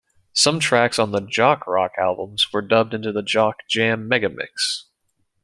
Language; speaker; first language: English; native; English